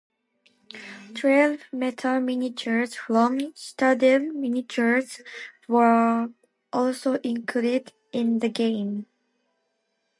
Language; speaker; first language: English; non-native, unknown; Japanese